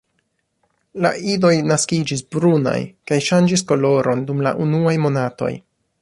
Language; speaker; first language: Esperanto; non-native, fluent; English